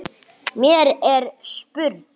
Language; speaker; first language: Icelandic; non-native, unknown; English